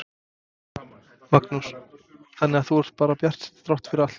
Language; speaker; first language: Icelandic; non-native, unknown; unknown